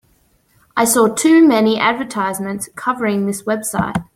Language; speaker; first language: English; native; English